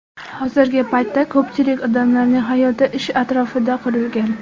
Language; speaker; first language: Uzbek; non-native, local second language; Kara-Kalpak